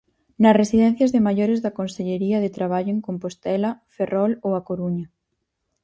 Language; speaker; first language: Galician; native; Galician